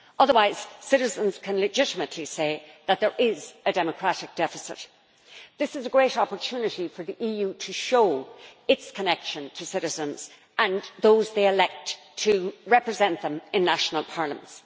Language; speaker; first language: English; native; English